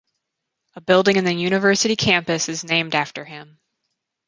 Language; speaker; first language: English; native; English